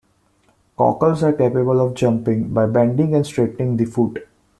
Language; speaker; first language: English; non-native, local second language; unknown